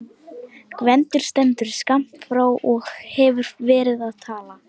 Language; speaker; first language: Icelandic; non-native, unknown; Lithuanian